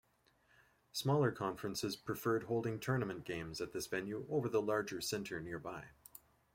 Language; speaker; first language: English; native; English